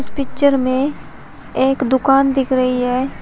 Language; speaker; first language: Hindi; native; Hindi